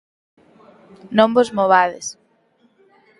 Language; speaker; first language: Galician; native; Galician